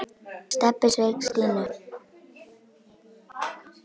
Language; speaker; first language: Icelandic; native; Icelandic